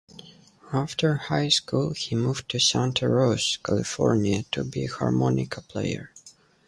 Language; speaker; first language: English; native; English